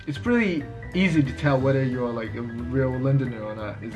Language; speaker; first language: English; early bilingual, other home language; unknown